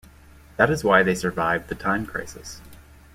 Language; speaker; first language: English; native; English